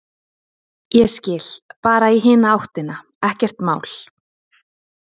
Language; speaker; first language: Icelandic; native; Icelandic